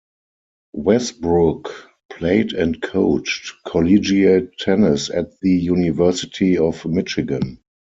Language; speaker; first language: English; non-native, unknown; German